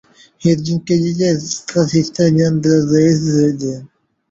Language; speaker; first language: English; non-native, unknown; Bangla